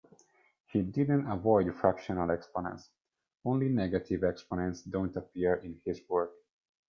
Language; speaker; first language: English; non-native, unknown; Italian